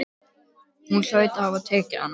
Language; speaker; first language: Icelandic; native; Icelandic